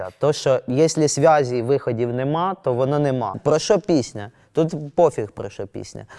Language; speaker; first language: Ukrainian; non-native, local second language; Russian